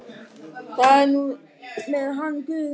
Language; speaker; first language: Icelandic; non-native, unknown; German